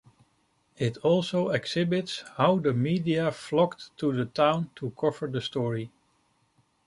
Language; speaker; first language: English; non-native, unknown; Dutch